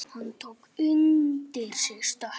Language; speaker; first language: Icelandic; native; Icelandic